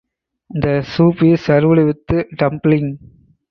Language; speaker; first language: English; non-native, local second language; Tamil